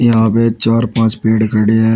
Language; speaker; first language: Hindi; native; Hindi